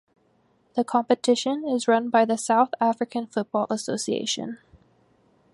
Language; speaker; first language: English; native; English